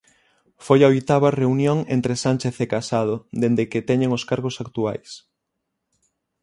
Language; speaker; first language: Galician; native; Galician